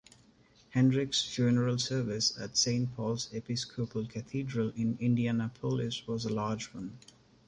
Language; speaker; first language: English; non-native, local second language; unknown